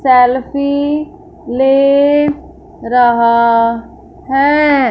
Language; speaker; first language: Hindi; non-native, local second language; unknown